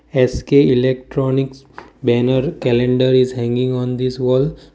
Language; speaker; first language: English; non-native, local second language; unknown